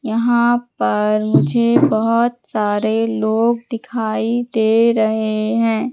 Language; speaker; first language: Hindi; native; Hindi